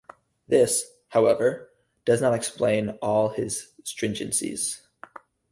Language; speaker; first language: English; native; English